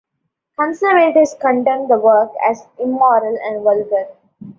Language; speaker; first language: English; non-native, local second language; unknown